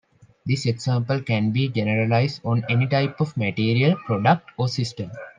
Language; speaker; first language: English; non-native, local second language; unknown